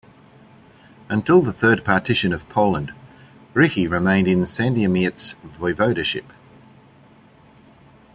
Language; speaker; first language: English; native; English